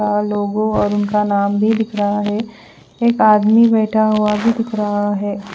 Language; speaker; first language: Hindi; non-native, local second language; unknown